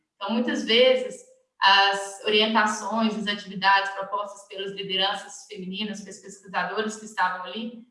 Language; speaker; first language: Portuguese; native; Portuguese